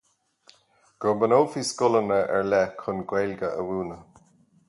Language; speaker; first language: Irish; native; Irish